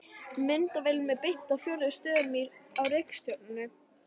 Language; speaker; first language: Icelandic; native; Icelandic